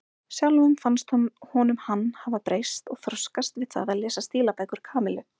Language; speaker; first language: Icelandic; native; Icelandic